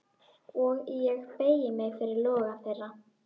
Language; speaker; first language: Icelandic; native; Icelandic